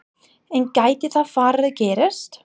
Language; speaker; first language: Icelandic; non-native, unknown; English